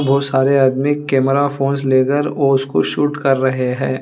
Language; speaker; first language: Hindi; non-native, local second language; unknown